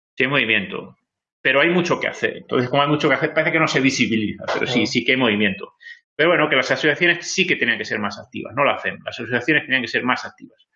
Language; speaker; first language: Spanish; native; Spanish